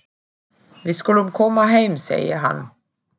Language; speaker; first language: Icelandic; non-native, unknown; German